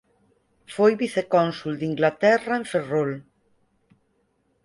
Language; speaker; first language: Galician; native; Galician